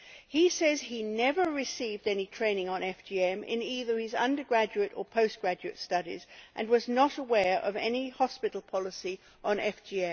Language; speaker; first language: English; native; English